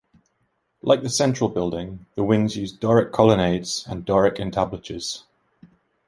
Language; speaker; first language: English; native; English